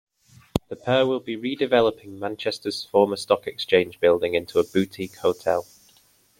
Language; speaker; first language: English; native; English